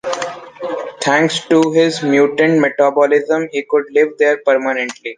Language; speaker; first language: English; non-native, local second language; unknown